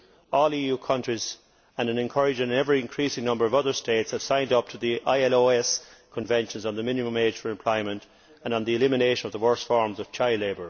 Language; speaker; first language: English; native; English